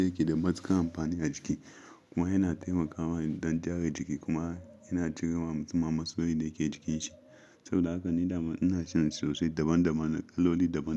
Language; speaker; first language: Hausa; non-native, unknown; Yoruba